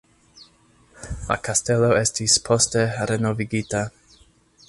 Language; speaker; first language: Esperanto; non-native, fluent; English